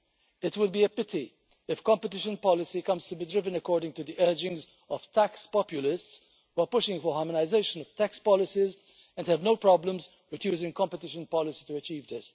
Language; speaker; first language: English; non-native, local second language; Maltese